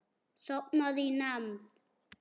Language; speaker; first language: Icelandic; non-native, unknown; German